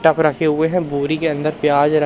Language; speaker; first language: Hindi; native; Hindi